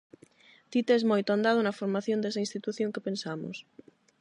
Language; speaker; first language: Galician; non-native, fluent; Spanish